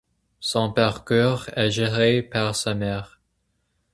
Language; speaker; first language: French; non-native, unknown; English